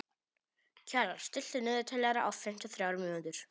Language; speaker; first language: Icelandic; non-native, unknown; Polish